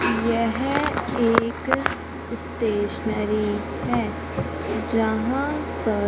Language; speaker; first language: Hindi; native; Hindi